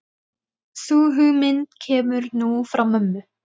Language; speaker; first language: Icelandic; non-native, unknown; Thai